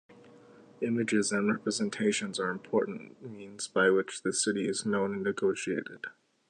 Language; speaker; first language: English; native; English